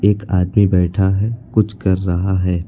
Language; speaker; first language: Hindi; native; Hindi